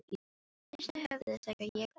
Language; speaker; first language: Icelandic; non-native, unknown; Filipino